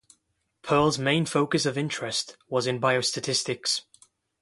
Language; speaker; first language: English; non-native, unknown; Kurdish